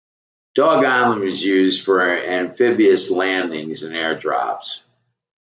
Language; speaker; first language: English; native; English